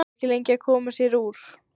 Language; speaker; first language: Icelandic; native; Icelandic